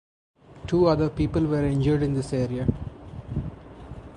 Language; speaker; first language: English; non-native, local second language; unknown